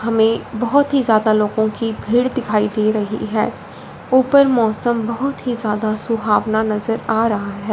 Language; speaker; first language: Hindi; non-native, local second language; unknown